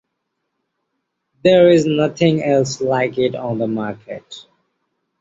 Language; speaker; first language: English; non-native, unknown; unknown